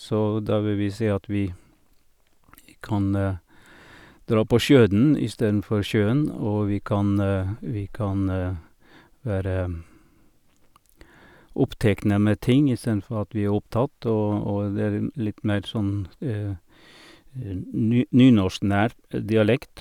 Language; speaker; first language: Norwegian; native; Norwegian